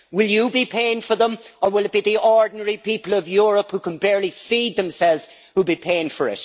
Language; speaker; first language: English; native; English